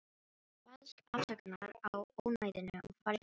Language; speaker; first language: Icelandic; non-native, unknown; Filipino